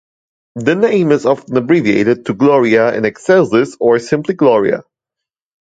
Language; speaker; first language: English; non-native, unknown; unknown